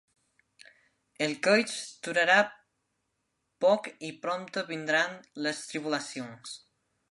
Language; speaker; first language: Catalan; non-native, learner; Spanish